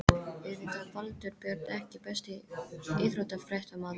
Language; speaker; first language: Icelandic; non-native, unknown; English